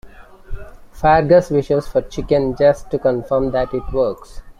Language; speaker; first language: English; non-native, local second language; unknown